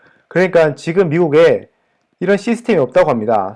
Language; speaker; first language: Korean; native; Korean